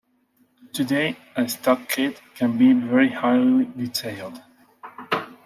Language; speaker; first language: English; non-native, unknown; Spanish